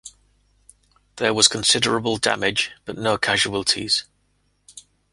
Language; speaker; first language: English; native; English